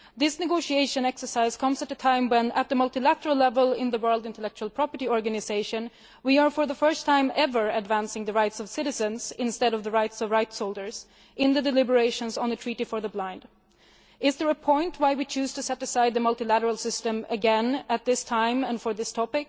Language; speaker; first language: English; non-native, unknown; Swedish